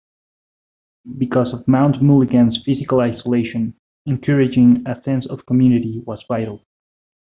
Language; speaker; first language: English; non-native, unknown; Spanish